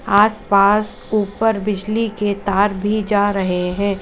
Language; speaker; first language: Hindi; native; Hindi